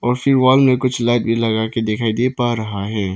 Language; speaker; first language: Hindi; non-native, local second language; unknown